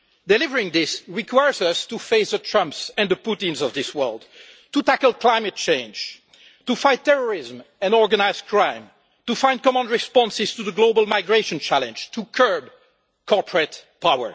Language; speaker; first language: English; non-native, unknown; French